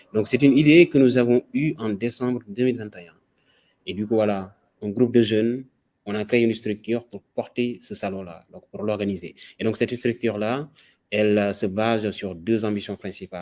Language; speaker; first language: French; non-native, local second language; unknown